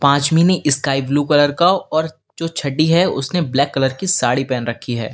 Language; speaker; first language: Hindi; native; Hindi